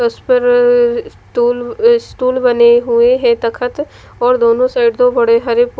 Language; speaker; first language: Hindi; non-native, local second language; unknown